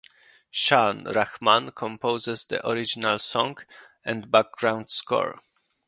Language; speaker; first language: English; non-native, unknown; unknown